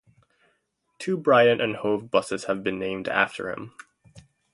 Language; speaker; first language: English; native; English